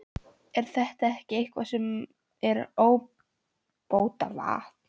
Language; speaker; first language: Icelandic; non-native, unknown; Polish